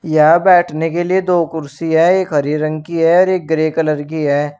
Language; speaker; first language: Hindi; native; Hindi